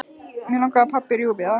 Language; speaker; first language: Icelandic; native; Icelandic